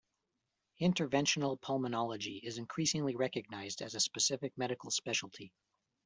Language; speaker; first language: English; native; English